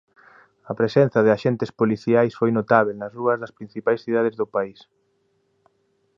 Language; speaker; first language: Galician; native; Galician